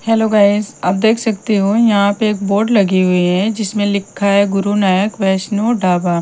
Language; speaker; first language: Hindi; non-native, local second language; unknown